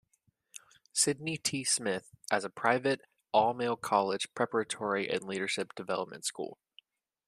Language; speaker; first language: English; native; English